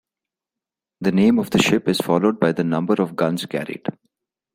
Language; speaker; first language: English; non-native, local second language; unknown